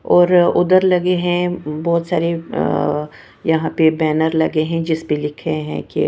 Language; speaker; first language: Hindi; non-native, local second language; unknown